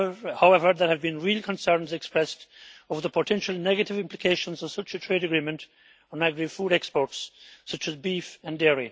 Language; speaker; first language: English; native; English